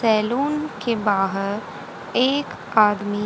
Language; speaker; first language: Hindi; native; Hindi